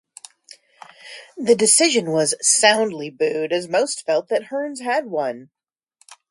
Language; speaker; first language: English; native; English